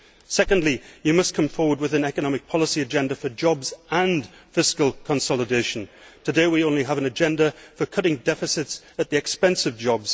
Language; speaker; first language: English; native; English